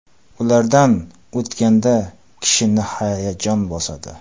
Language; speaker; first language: Uzbek; non-native, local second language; Kara-Kalpak